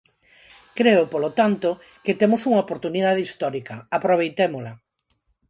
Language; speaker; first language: Galician; non-native, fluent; Spanish